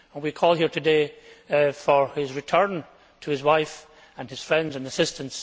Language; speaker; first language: English; native; English